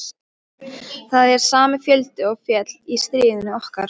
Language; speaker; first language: Icelandic; non-native, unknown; Polish